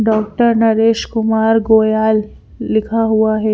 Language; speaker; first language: Hindi; non-native, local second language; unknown